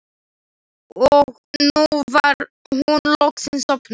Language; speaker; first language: Icelandic; non-native, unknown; Slovak